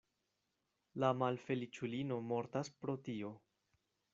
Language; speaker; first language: Esperanto; non-native, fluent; Spanish